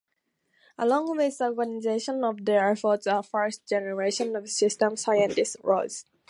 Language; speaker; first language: English; native; English